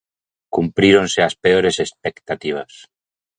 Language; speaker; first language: Galician; native; Galician